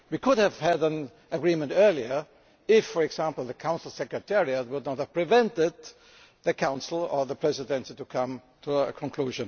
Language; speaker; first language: English; non-native, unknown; German